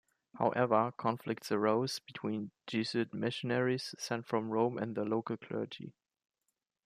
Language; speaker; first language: English; non-native, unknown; German